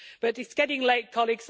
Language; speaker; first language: English; native; English